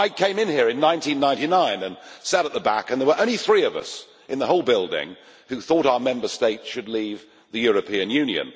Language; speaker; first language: English; native; English